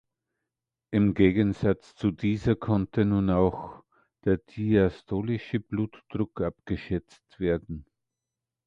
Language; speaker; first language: German; native; German